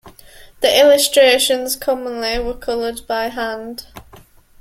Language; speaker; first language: English; native; English